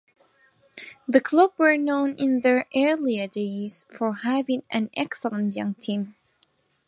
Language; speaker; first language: English; non-native, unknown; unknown